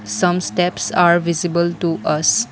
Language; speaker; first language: English; non-native, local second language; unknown